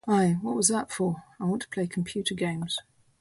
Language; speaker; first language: English; native; English